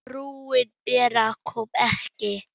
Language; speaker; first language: Icelandic; non-native, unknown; German